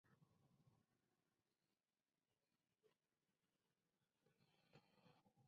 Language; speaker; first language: English; non-native, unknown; Spanish